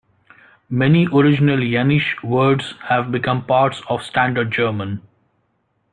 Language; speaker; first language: English; non-native, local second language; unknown